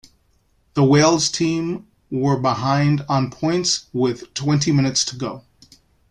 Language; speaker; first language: English; native; English